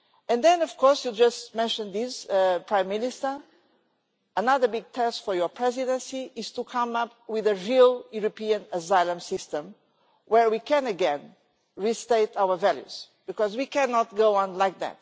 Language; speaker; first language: English; non-native, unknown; Portuguese